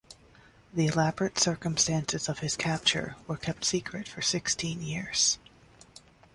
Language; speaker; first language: English; native; English